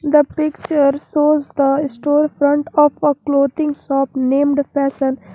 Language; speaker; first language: English; non-native, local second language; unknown